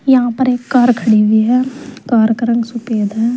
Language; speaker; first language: Hindi; native; Hindi